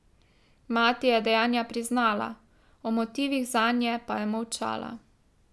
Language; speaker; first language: Slovenian; native; Slovenian